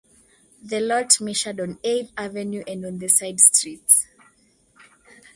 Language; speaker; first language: English; non-native, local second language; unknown